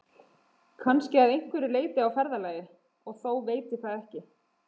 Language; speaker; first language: Icelandic; native; Icelandic